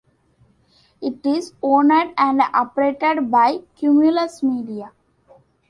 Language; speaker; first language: English; non-native, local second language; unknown